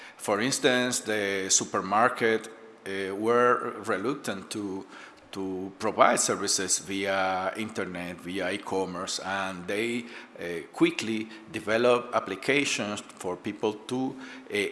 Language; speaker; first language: English; non-native, fluent; Spanish